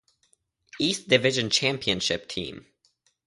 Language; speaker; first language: English; native; English